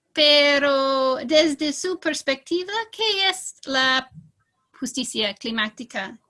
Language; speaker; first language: Spanish; non-native, fluent; English